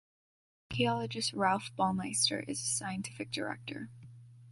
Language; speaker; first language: English; native; English